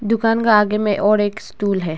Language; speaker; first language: Hindi; non-native, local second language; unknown